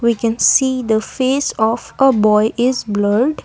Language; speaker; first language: English; non-native, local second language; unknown